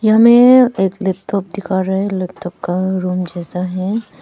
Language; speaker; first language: Hindi; non-native, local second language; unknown